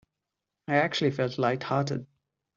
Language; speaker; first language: English; non-native, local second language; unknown